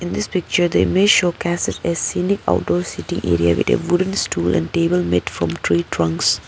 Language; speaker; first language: English; non-native, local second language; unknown